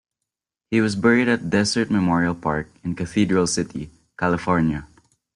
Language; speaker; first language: English; non-native, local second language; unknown